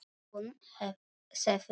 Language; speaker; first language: Icelandic; non-native, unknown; Polish